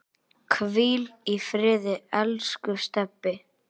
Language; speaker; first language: Icelandic; native; Icelandic